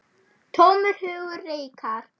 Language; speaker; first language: Icelandic; non-native, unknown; German